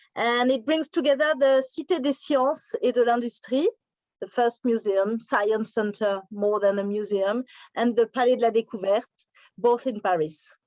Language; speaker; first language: English; non-native, learner; French